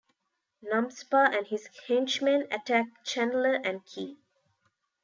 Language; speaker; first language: English; non-native, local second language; Tamil